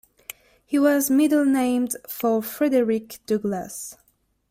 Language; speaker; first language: English; non-native, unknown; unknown